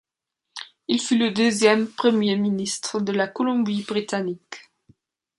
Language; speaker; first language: French; non-native, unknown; German